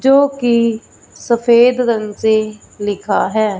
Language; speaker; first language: Hindi; non-native, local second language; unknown